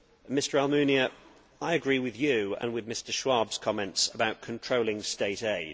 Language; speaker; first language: English; native; English